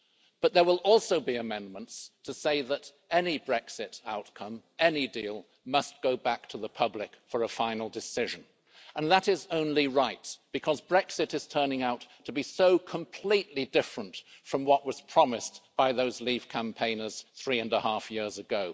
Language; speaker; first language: English; native; English